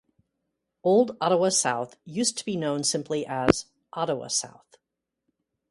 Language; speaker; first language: English; native; English